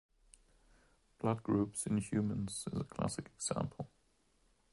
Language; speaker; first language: English; non-native, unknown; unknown